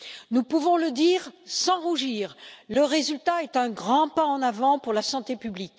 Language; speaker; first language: French; native; French